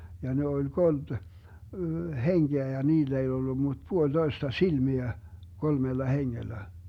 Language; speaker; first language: Finnish; early bilingual, heritage; Finnish